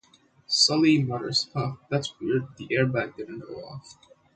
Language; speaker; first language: English; non-native, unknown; Indonesian